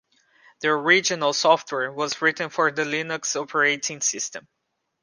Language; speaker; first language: English; non-native, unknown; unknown